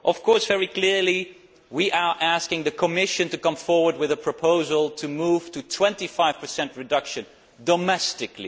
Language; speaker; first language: English; non-native, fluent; Dutch